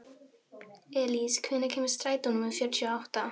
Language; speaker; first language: Icelandic; non-native, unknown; Filipino